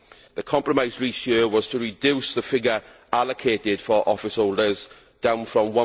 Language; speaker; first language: English; native; English